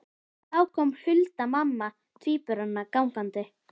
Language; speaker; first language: Icelandic; native; Icelandic